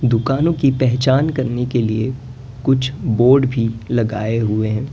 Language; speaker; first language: Hindi; native; Hindi